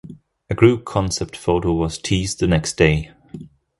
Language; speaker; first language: English; non-native, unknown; German